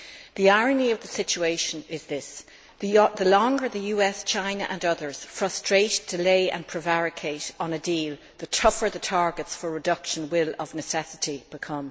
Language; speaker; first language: English; native; English